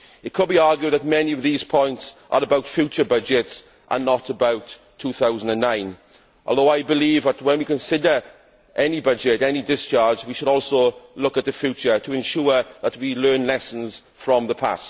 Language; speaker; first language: English; native; English